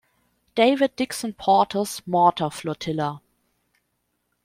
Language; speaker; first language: English; non-native, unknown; German